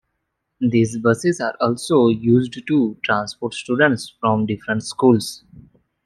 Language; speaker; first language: English; non-native, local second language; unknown